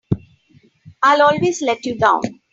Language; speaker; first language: English; non-native, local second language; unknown